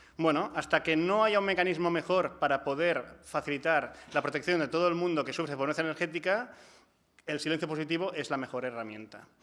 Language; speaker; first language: Spanish; non-native, local second language; Catalan